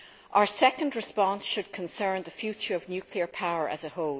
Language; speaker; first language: English; native; English